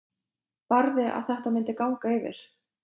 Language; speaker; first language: Icelandic; non-native, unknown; Lithuanian